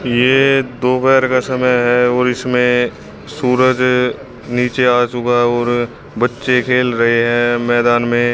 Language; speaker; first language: Hindi; native; Hindi